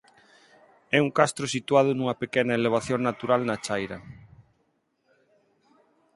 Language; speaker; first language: Galician; non-native, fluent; Spanish